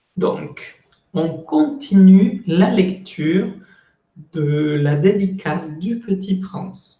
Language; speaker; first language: French; non-native, fluent; Spanish